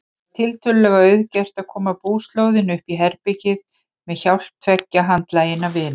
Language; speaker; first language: Icelandic; native; Icelandic